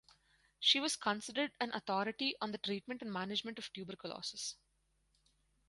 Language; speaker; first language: English; non-native, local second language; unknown